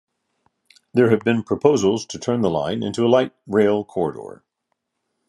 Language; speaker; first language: English; native; English